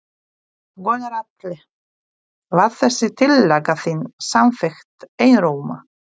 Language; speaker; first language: Icelandic; non-native, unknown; Polish